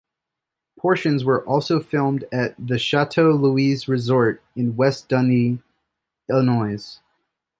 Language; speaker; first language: English; native; English